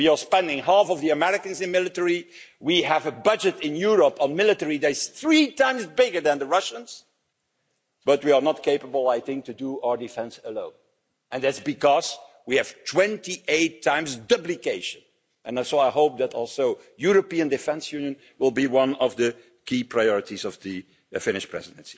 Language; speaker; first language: English; non-native, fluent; Dutch